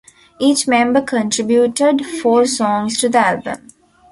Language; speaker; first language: English; non-native, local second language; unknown